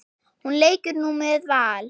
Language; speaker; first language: Icelandic; non-native, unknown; German